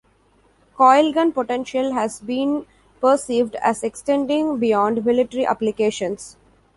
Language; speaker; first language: English; non-native, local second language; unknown